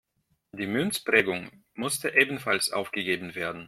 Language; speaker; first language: German; non-native, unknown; Russian